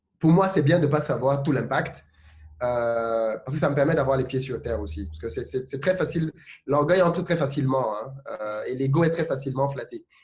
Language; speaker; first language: French; non-native, local second language; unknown